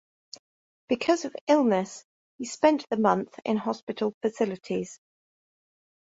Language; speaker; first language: English; native; English